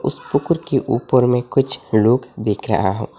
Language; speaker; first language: Hindi; non-native, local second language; Bangla